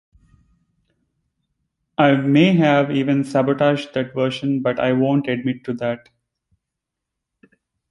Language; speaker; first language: English; non-native, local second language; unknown